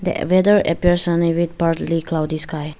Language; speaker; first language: English; non-native, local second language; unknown